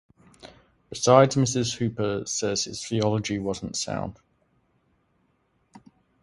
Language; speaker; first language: English; native; English